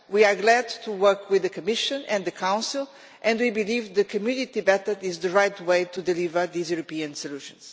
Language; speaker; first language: English; non-native, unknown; Portuguese